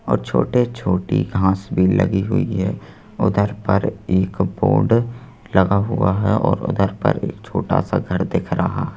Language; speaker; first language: Hindi; native; Hindi